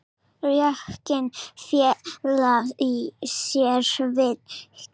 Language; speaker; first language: Icelandic; non-native, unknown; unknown